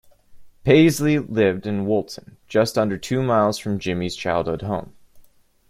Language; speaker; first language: English; native; English